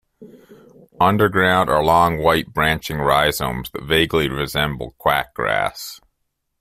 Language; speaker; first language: English; native; English